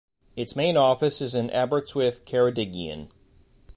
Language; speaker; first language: English; native; English